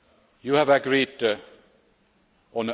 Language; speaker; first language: English; non-native, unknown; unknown